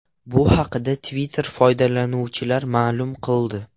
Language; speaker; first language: Uzbek; non-native, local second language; Russian